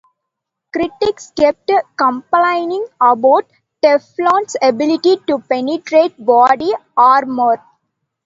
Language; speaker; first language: English; non-native, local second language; Tamil